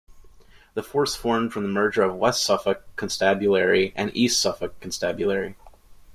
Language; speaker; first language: English; native; English